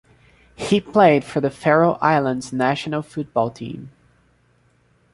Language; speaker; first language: English; non-native, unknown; Portuguese